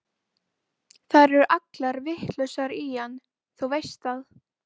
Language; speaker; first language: Icelandic; native; Icelandic